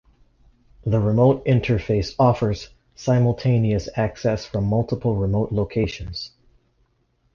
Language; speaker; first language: English; native; English